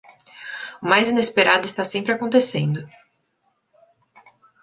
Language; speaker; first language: Portuguese; native; Portuguese